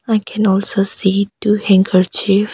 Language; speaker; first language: English; non-native, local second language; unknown